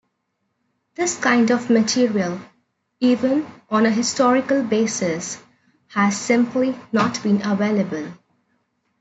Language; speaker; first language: English; non-native, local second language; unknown